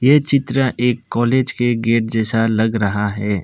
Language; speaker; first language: Hindi; non-native, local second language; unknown